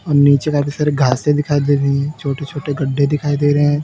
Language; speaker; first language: Hindi; native; Hindi